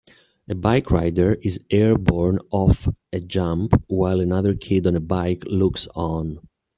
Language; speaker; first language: English; native; English